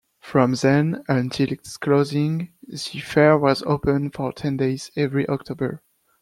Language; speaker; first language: English; non-native, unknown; French